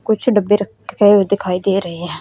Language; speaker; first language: Hindi; native; Hindi